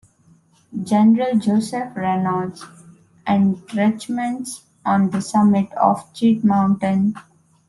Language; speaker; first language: English; non-native, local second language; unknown